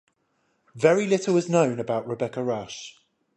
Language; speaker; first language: English; native; English